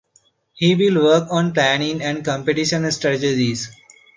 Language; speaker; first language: English; non-native, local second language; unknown